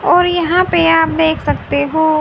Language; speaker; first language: Hindi; native; Hindi